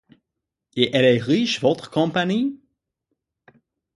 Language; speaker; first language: French; non-native, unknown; English